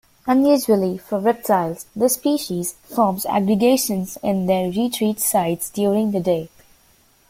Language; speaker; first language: English; native; English